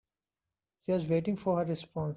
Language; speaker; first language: English; non-native, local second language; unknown